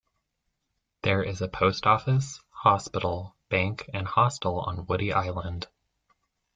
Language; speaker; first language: English; native; English